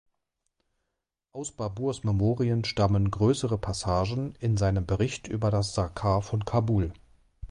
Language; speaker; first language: German; native; German